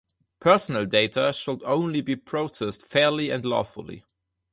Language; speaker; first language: English; non-native, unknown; German